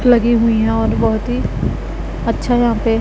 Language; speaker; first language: Hindi; non-native, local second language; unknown